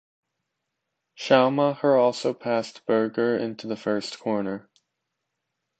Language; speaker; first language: English; native; English